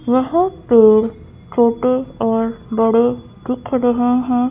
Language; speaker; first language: Hindi; native; Hindi